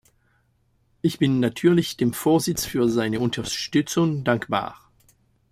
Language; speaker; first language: German; non-native, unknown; French